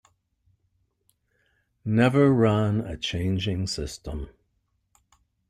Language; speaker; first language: English; native; English